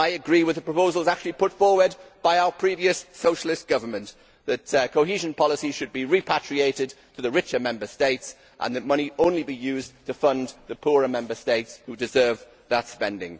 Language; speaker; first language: English; native; English